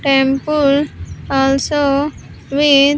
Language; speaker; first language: English; non-native, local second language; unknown